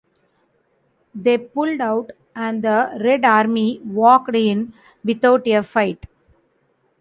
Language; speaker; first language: English; non-native, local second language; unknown